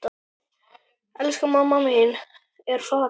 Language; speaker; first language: Icelandic; native; Icelandic